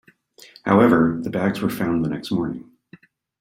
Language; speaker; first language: English; native; English